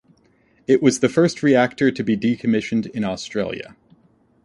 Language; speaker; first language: English; native; English